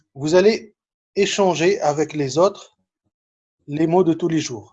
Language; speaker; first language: French; non-native, fluent; Arabic